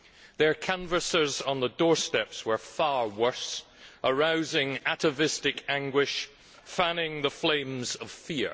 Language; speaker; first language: English; native; English